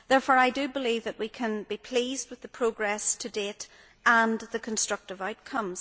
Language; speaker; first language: English; native; English